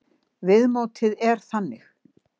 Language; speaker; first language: Icelandic; native; Icelandic